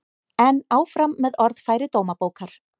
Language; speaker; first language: Icelandic; native; Icelandic